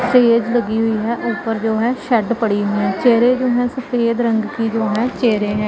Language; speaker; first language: Hindi; non-native, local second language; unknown